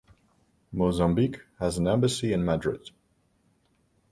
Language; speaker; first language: English; non-native, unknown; Dutch